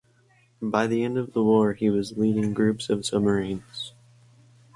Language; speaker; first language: English; native; English